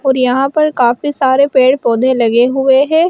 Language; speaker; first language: Hindi; native; Hindi